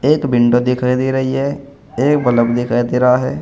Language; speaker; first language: Hindi; native; Hindi